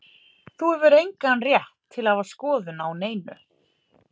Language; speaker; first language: Icelandic; native; Icelandic